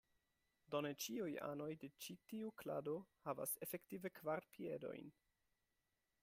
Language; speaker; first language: Esperanto; non-native, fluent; German